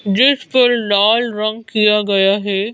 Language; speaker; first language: Hindi; native; Hindi